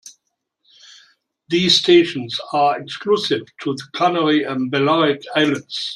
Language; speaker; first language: English; non-native, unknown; German